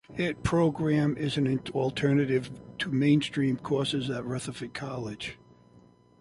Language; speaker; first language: English; native; English